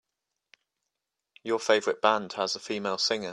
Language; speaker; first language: English; native; English